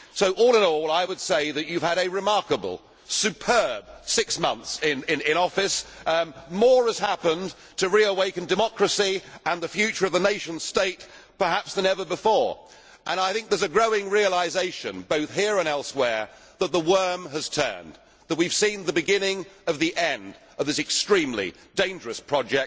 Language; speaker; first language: English; native; English